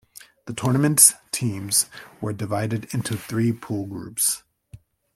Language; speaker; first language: English; native; English